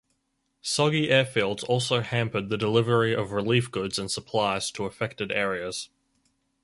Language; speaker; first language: English; native; English